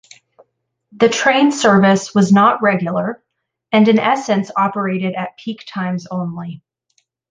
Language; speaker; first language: English; native; English